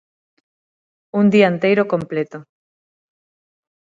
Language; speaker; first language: Galician; non-native, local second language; Spanish